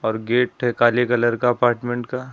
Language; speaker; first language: Hindi; native; Hindi